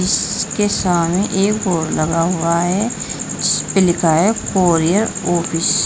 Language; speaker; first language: Hindi; native; Hindi